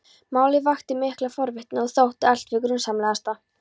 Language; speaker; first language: Icelandic; non-native, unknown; Polish